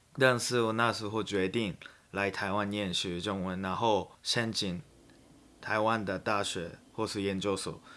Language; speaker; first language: Chinese; non-native, fluent; Japanese